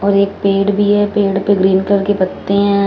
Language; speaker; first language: Hindi; non-native, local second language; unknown